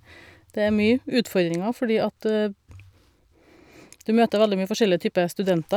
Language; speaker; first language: Norwegian; native; Norwegian